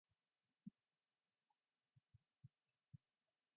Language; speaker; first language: English; non-native, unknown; Mongolian